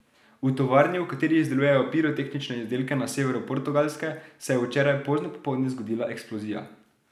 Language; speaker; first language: Slovenian; native; Slovenian